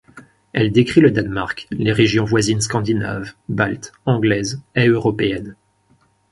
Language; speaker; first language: French; native; French